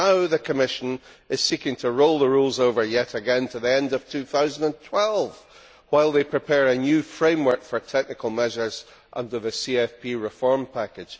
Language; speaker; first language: English; native; English